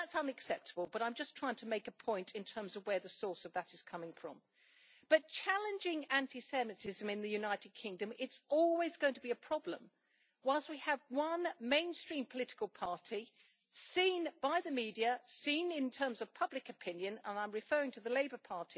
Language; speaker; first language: English; native; English